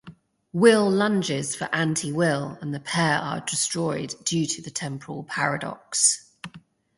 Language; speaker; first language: English; native; English